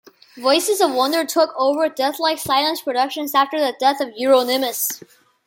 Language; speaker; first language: English; non-native, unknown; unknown